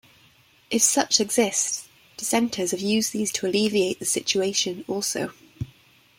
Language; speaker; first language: English; native; English